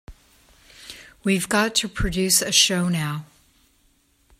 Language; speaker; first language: English; native; English